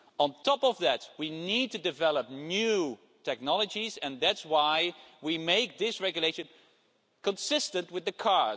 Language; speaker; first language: English; non-native, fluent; Dutch